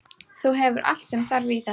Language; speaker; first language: Icelandic; native; Icelandic